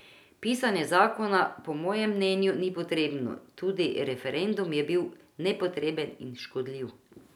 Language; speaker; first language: Slovenian; non-native, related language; Croatian